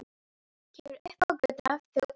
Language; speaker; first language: Icelandic; non-native, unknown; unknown